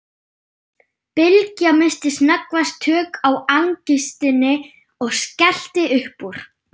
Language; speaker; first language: Icelandic; non-native, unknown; German